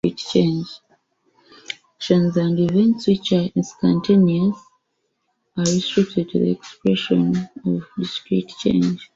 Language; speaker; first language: English; native; English